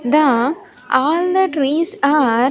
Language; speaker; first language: English; non-native, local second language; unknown